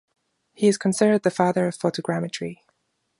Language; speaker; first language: English; non-native, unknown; German